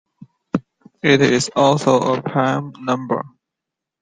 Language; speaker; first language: English; non-native, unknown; Chinese